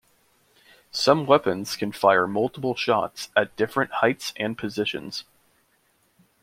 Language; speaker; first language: English; native; English